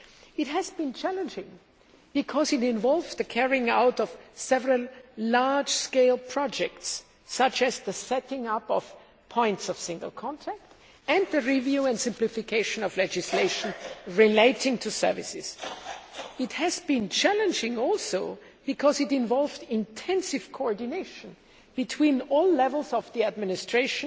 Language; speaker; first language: English; non-native, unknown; German